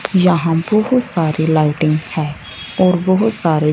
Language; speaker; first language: Hindi; non-native, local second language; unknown